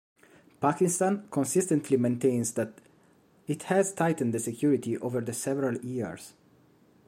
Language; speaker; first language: English; non-native, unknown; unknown